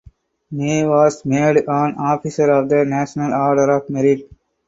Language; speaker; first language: English; non-native, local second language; Tamil